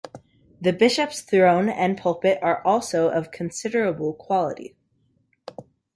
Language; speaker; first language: English; native; English